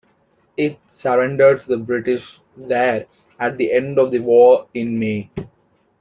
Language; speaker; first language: English; non-native, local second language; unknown